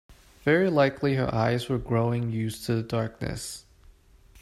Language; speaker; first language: English; non-native, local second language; Cantonese